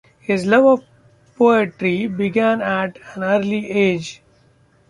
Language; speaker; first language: English; non-native, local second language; Marathi